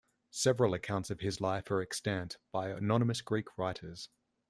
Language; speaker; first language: English; native; English